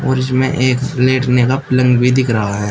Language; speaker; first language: Hindi; native; Hindi